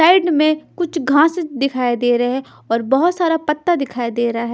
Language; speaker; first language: Hindi; non-native, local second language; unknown